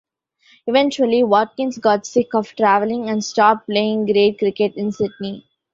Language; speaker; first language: English; non-native, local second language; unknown